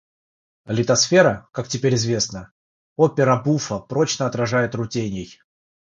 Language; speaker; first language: Russian; non-native, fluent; Georgian